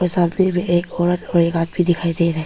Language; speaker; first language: Hindi; early bilingual, other home language; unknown